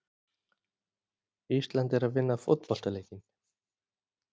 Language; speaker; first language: Icelandic; native; Icelandic